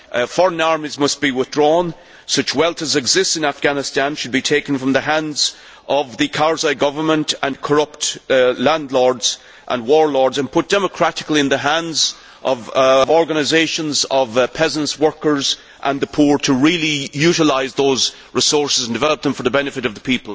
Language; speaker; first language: English; native; English